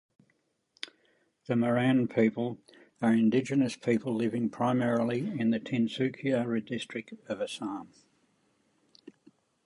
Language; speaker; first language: English; native; English